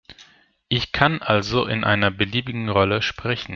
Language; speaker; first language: German; non-native, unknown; Greek